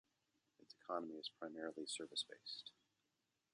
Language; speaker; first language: English; native; English